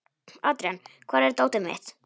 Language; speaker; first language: Icelandic; non-native, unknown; Polish